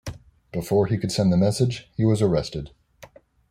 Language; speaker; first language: English; native; English